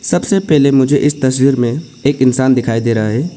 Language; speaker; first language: Hindi; non-native, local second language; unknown